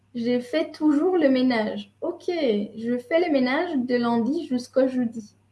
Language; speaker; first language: French; non-native, fluent; Spanish